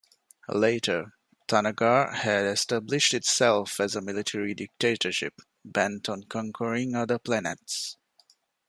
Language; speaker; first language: English; non-native, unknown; Divehi